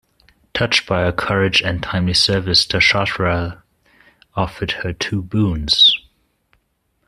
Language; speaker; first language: English; non-native, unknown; German